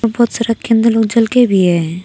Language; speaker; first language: Hindi; non-native, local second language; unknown